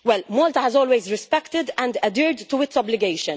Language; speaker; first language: English; non-native, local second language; Maltese